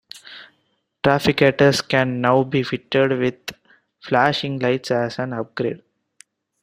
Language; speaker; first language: English; non-native, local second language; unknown